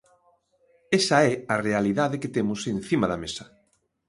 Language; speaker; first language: Galician; native; Galician